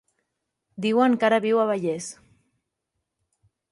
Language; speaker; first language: Catalan; native; Catalan